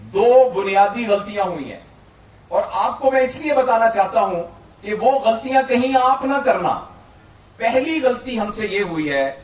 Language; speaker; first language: Urdu; non-native, local second language; Punjabi